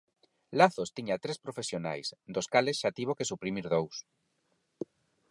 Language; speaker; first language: Galician; non-native, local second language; Spanish